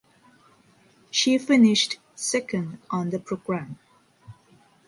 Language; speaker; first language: English; non-native, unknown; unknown